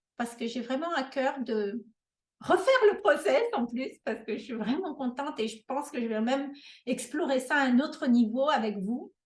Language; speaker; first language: French; non-native, local second language; Malagasy